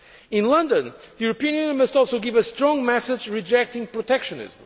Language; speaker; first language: English; non-native, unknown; Portuguese